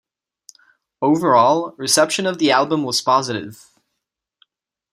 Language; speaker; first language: English; non-native, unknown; Czech